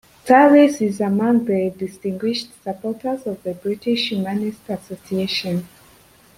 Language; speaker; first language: English; native; English